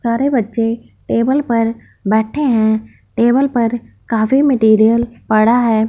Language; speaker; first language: Hindi; non-native, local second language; Punjabi